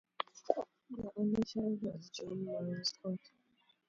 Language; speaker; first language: English; native; English